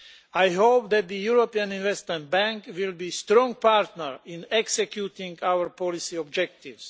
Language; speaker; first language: English; non-native, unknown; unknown